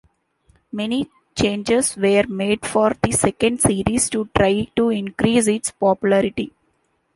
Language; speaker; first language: English; non-native, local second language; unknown